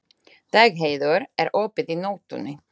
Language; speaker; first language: Icelandic; non-native, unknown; Slovak